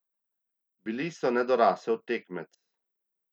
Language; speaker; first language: Slovenian; native; Slovenian